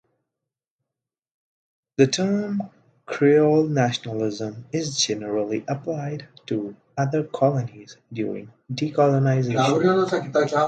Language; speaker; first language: English; non-native, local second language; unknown